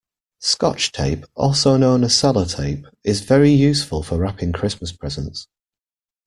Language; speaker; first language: English; native; English